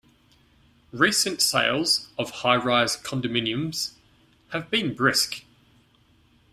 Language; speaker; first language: English; native; English